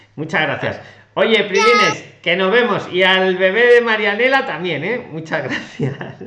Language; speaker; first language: Spanish; native; Spanish